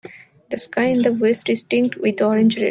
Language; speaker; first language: English; non-native, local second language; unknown